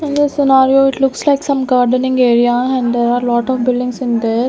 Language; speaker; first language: English; non-native, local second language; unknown